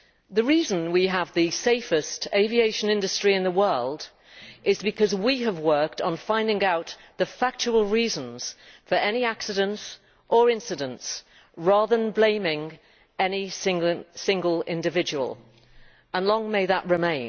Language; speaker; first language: English; native; English